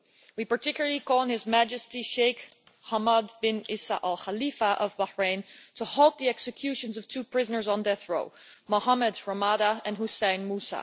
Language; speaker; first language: English; non-native, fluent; Dutch